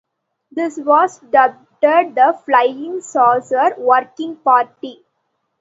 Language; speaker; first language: English; non-native, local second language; Tamil